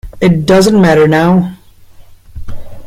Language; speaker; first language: English; non-native, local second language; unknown